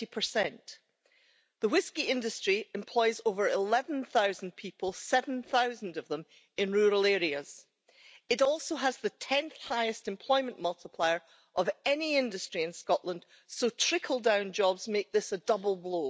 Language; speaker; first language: English; native; English